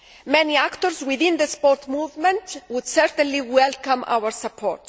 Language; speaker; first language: English; non-native, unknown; Greek